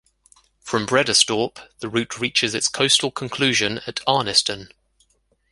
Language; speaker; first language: English; native; English